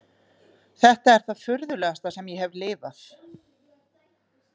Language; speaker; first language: Icelandic; native; Icelandic